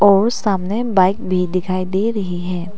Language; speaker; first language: Hindi; non-native, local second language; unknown